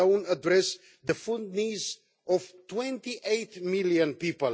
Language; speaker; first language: English; non-native, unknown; Romanian